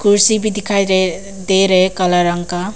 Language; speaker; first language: Hindi; non-native, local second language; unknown